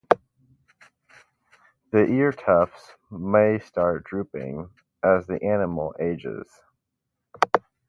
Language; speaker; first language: English; native; English